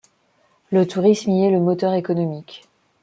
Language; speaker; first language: French; non-native, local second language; Malagasy